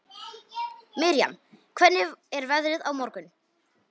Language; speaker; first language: Icelandic; non-native, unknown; Polish